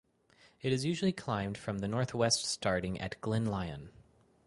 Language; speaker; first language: English; native; English